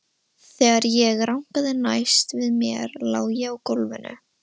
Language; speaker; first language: Icelandic; non-native, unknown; Russian